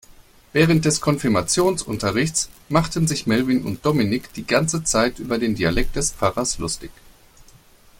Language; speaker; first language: German; native; German